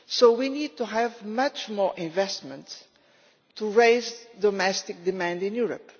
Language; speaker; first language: English; non-native, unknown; Portuguese